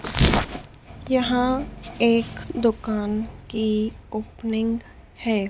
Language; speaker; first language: Hindi; native; Hindi